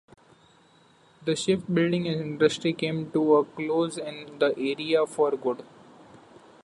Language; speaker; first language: English; non-native, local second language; Marathi